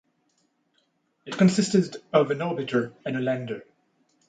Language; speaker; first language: English; non-native, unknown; French